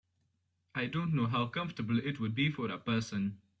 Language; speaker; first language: English; native; English